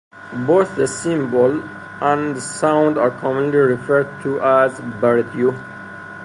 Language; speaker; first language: English; non-native, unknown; Persian